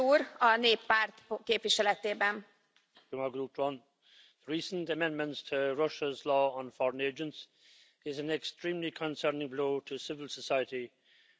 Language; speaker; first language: English; native; English